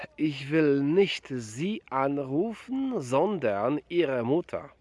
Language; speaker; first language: German; non-native, fluent; Polish